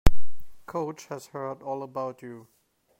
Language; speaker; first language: English; non-native, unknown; German